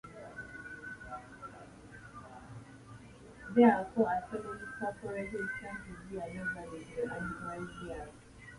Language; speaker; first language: English; native; English